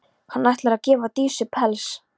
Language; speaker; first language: Icelandic; non-native, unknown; Polish